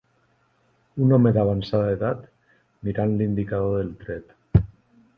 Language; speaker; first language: Catalan; non-native, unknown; Spanish